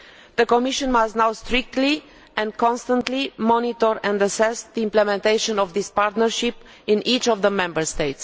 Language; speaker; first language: English; non-native, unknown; Romanian